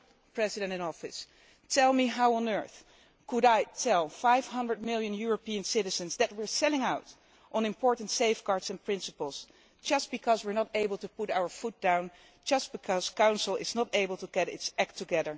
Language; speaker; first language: English; non-native, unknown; Dutch